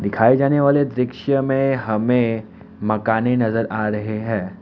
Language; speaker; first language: Hindi; non-native, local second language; Assamese